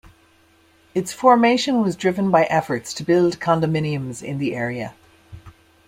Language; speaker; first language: English; native; English